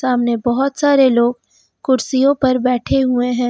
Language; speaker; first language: Hindi; native; Hindi